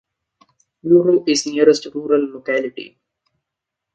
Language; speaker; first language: English; non-native, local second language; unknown